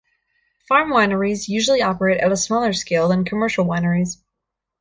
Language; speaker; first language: English; native; English